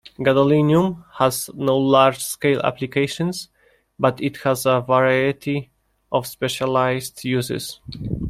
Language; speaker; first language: English; non-native, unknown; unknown